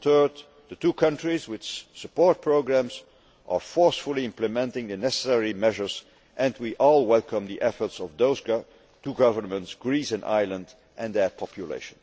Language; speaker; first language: English; non-native, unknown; Dutch